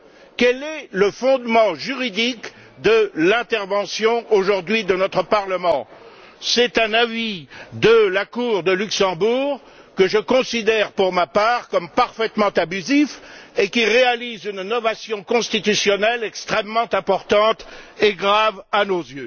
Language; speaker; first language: French; native; French